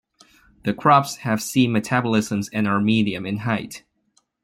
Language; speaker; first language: English; non-native, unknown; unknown